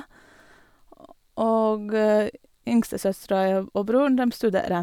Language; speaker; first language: Norwegian; non-native, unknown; Latvian